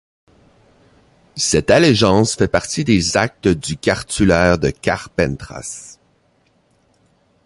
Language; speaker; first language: French; native; French